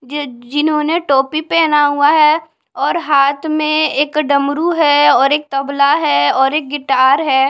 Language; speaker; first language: Hindi; non-native, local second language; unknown